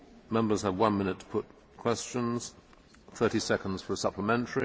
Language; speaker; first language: English; native; English